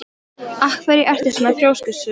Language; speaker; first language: Icelandic; non-native, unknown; Polish